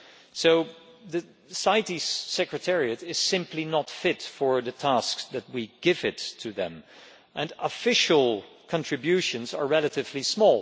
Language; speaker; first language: English; non-native, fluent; Dutch